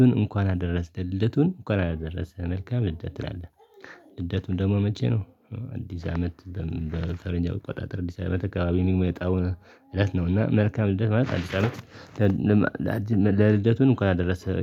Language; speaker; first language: Amharic; non-native, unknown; Tigrinya